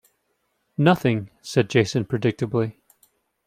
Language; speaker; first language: English; native; English